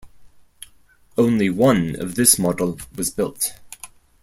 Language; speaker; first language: English; non-native, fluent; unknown